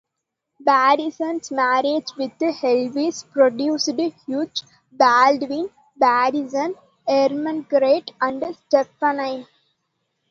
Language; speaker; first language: English; non-native, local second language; Tamil